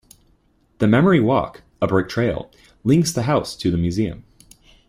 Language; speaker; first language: English; native; English